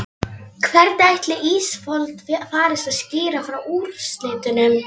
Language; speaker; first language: Icelandic; non-native, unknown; Polish